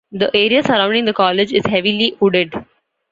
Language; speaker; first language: English; non-native, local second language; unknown